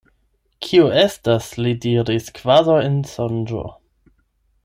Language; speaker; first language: Esperanto; non-native, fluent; German